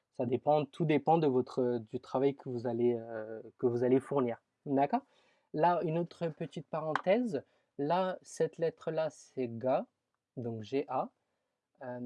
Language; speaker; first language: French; early bilingual, other home language; Tamil